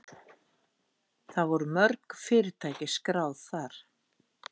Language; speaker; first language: Icelandic; native; Icelandic